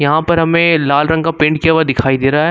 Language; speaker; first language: Hindi; native; Hindi